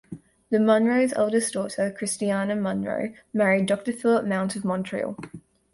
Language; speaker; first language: English; native; English